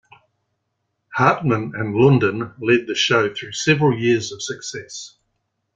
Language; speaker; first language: English; native; English